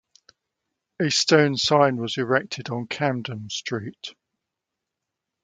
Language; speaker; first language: English; native; English